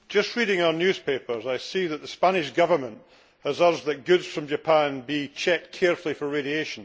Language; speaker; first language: English; native; English